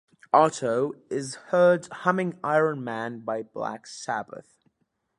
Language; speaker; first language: English; native; English